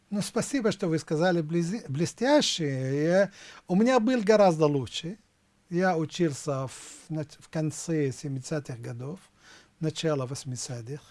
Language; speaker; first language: Russian; non-native, fluent; Arabic